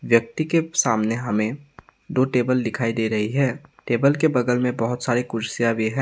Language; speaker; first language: Hindi; non-native, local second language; Assamese